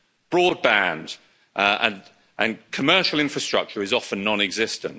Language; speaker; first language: English; native; English